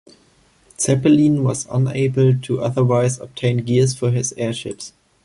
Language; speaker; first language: English; non-native, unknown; German